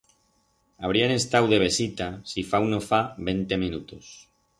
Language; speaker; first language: Aragonese; non-native, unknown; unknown